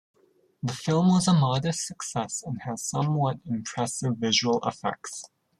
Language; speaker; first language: English; native; English